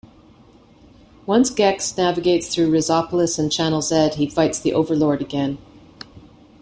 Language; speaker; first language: English; native; English